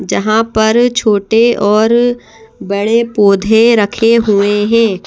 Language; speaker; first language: Hindi; native; Hindi